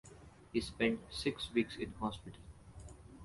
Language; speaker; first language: English; non-native, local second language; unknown